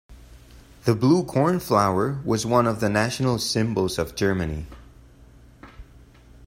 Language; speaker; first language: English; non-native, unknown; Spanish